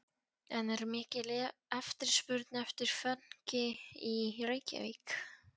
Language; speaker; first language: Icelandic; non-native, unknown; Polish